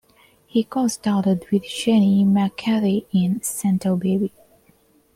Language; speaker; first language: English; non-native, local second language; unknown